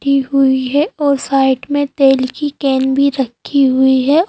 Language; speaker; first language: Hindi; native; Hindi